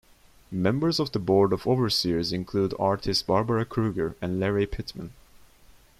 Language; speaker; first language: English; non-native, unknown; Turkish